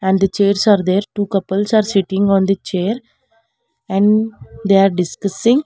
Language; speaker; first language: English; non-native, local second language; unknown